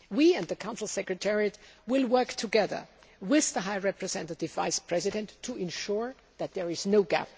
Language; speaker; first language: English; non-native, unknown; German